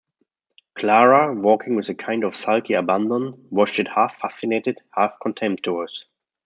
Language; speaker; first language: English; non-native, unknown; German